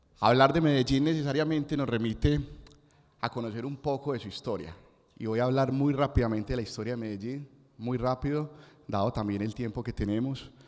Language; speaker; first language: Spanish; native; Spanish